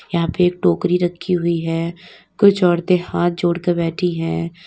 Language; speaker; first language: Hindi; native; Hindi